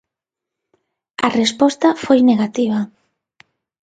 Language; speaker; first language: Galician; non-native, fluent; Spanish